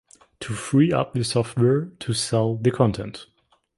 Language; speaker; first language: English; non-native, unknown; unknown